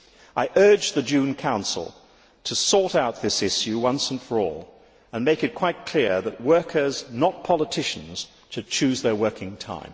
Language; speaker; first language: English; native; English